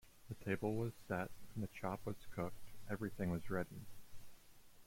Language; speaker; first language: English; native; English